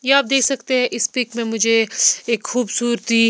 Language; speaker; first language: Hindi; non-native, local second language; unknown